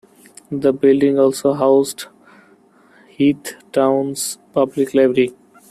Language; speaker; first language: English; non-native, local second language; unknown